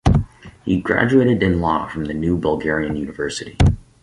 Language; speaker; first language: English; native; English